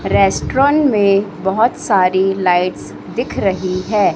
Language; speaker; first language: Hindi; native; Hindi